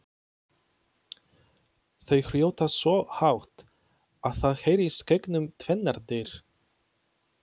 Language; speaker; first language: Icelandic; non-native, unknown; Polish